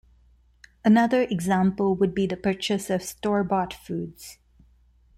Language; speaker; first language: English; non-native, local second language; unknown